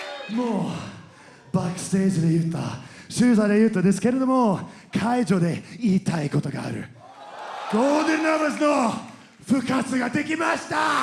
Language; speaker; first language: Japanese; non-native, fluent; English